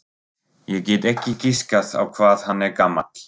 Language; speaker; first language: Icelandic; non-native, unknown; German